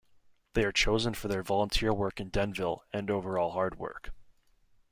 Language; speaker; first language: English; native; English